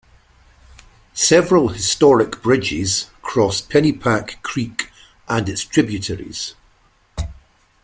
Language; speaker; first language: English; native; English